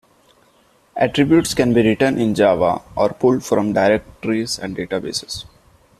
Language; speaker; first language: English; non-native, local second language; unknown